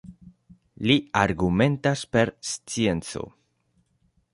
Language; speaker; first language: Esperanto; non-native, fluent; Spanish